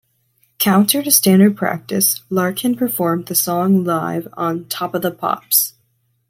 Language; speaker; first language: English; native; English